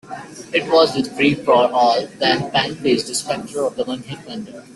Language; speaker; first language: English; native; English